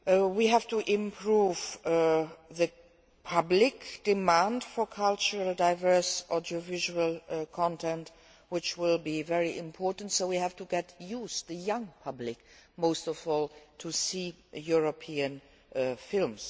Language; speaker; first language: English; non-native, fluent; Luxembourgish